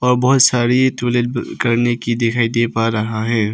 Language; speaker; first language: Hindi; non-native, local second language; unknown